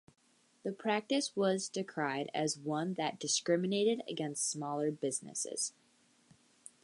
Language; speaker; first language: English; native; English